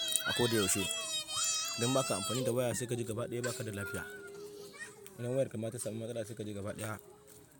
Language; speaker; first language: Hausa; non-native, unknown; Yoruba